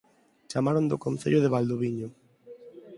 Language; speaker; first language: Galician; non-native, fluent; Spanish